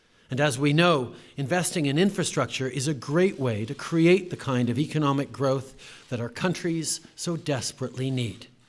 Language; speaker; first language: English; early bilingual, other home language; French